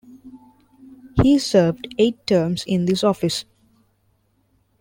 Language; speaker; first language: English; non-native, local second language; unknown